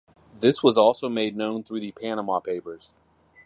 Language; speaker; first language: English; native; English